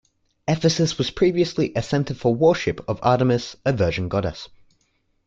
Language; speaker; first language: English; native; English